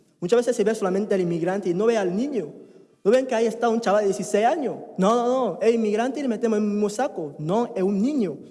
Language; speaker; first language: Spanish; non-native, fluent; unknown